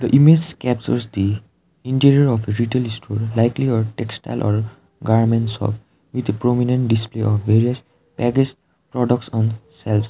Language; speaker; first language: English; non-native, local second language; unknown